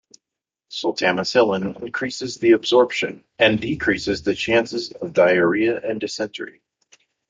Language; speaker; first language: English; native; English